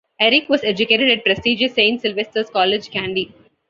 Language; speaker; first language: English; non-native, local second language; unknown